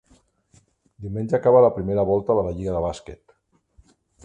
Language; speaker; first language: Catalan; non-native, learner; Spanish